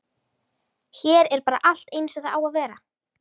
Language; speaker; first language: Icelandic; native; Icelandic